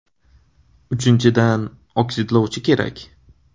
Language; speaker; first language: Uzbek; native; Uzbek